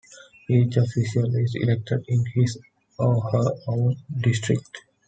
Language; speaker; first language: English; non-native, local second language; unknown